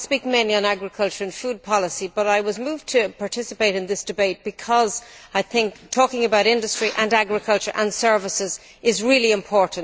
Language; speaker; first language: English; native; English